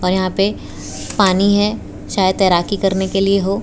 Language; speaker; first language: Hindi; non-native, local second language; Gujarati